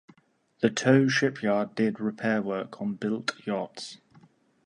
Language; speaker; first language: English; native; English